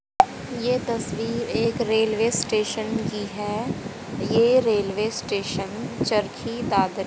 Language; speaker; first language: Hindi; native; Hindi